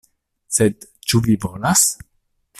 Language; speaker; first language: Esperanto; non-native, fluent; Italian